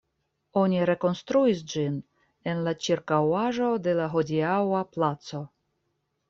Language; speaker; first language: Esperanto; non-native, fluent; Russian